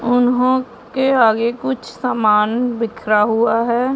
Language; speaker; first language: Hindi; non-native, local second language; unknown